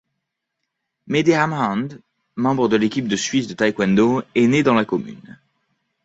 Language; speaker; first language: French; native; French